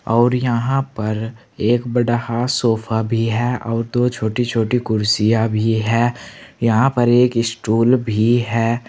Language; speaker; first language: Hindi; native; Hindi